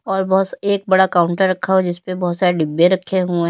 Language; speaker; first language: Hindi; native; Hindi